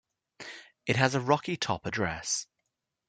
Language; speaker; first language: English; native; English